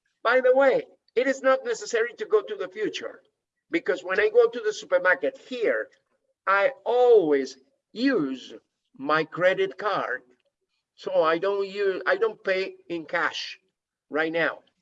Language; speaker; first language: English; non-native, fluent; Spanish